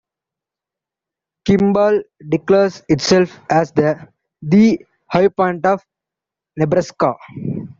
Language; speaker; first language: English; non-native, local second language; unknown